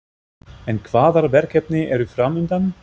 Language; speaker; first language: Icelandic; non-native, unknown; German